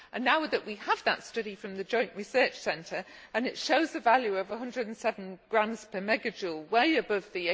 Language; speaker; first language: English; native; English